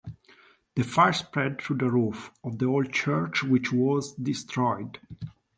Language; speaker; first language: English; non-native, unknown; Italian